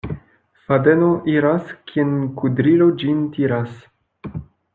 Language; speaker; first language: Esperanto; non-native, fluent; French